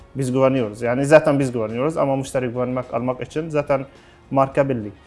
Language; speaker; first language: Turkish; non-native, learner; Arabic